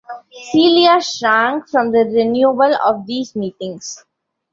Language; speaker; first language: English; non-native, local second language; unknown